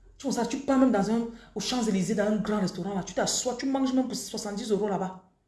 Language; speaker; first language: French; non-native, local second language; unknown